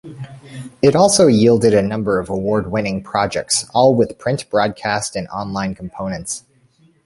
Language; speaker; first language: English; native; English